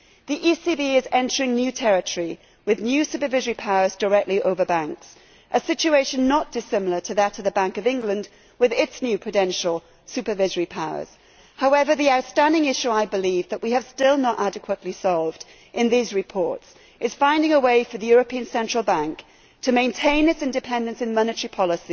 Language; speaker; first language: English; native; English